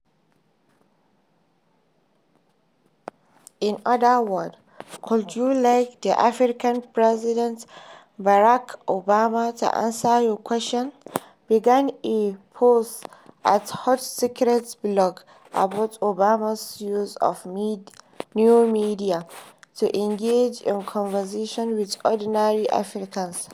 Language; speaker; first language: English; non-native, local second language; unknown